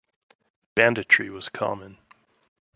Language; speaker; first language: English; native; English